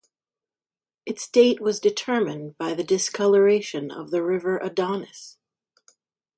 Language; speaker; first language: English; native; English